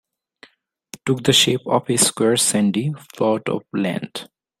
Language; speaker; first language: English; non-native, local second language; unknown